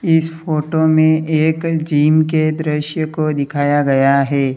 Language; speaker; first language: Hindi; native; Hindi